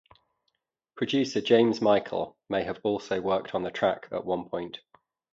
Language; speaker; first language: English; native; English